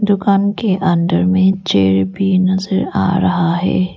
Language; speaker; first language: Hindi; non-native, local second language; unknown